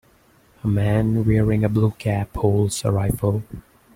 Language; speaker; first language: English; non-native, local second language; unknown